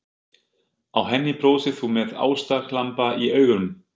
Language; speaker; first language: Icelandic; non-native, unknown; German